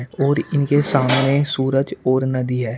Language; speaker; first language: Hindi; native; Hindi